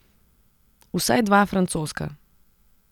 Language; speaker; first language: Slovenian; non-native, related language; Serbian